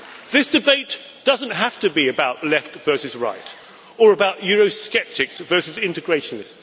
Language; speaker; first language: English; native; English